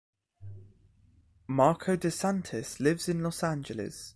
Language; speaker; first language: English; native; English